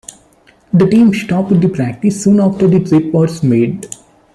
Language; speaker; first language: English; non-native, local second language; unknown